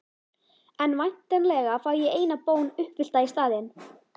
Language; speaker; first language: Icelandic; native; Icelandic